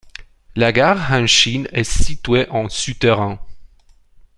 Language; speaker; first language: French; non-native, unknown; Romanian